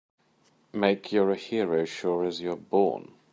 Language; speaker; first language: English; native; English